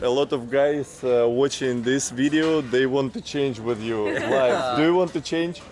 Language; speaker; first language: English; non-native, learner; Russian